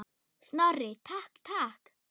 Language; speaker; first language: Icelandic; non-native, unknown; German